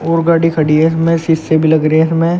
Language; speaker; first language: Hindi; native; Hindi